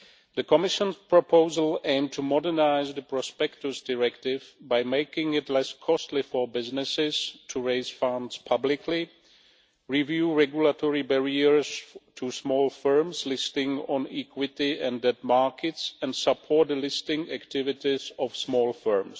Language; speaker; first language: English; non-native, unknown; Czech